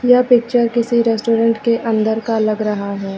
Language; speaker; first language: Hindi; native; Hindi